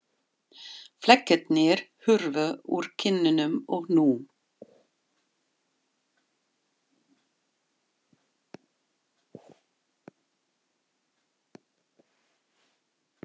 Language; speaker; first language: Icelandic; non-native, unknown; German